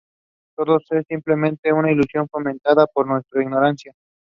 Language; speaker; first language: English; non-native, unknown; Spanish